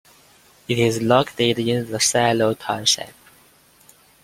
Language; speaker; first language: English; non-native, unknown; Chinese